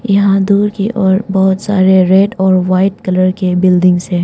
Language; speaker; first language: Hindi; non-native, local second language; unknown